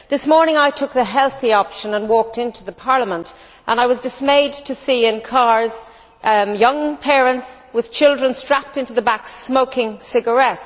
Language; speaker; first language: English; native; English